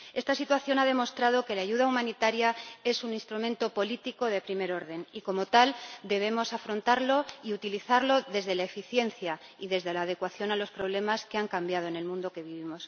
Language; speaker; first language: Spanish; native; Spanish